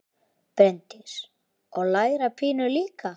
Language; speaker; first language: Icelandic; native; Icelandic